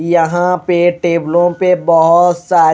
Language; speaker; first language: Hindi; native; Hindi